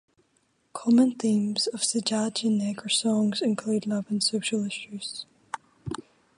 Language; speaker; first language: English; native; English